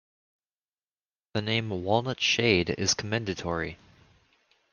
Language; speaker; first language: English; native; English